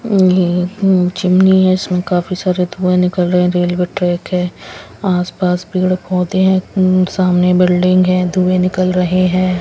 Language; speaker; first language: Hindi; non-native, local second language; Punjabi